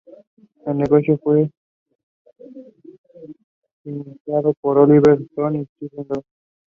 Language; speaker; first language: English; non-native, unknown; Spanish